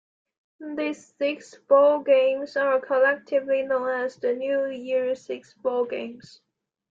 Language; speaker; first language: English; non-native, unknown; Chinese